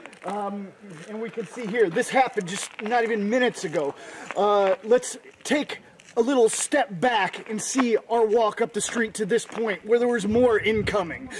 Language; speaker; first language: English; native; English